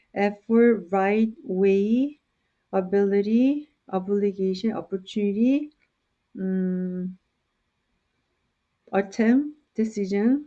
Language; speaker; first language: English; non-native, fluent; Korean